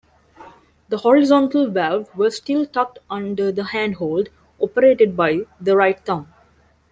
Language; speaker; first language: English; non-native, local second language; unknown